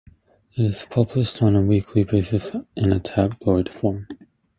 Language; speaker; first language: English; native; English